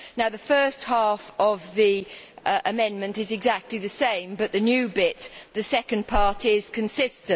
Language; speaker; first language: English; native; English